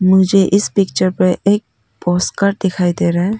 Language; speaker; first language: Hindi; non-native, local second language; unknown